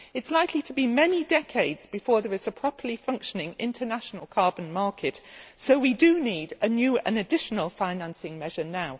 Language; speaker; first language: English; native; English